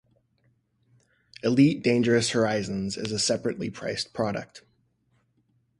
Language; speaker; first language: English; native; English